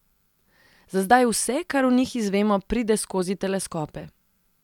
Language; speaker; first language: Slovenian; non-native, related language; Serbian